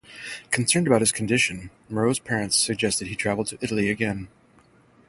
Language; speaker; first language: English; native; English